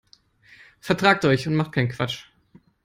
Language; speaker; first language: English; non-native, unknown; German